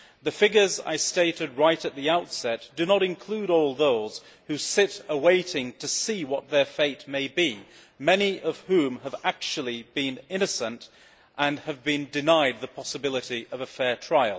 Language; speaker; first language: English; native; English